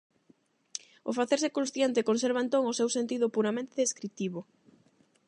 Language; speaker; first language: Galician; non-native, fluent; Spanish